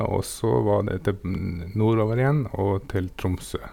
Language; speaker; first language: Norwegian; native; Norwegian